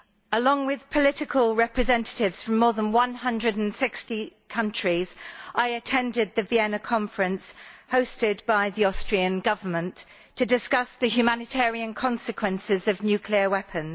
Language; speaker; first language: English; native; English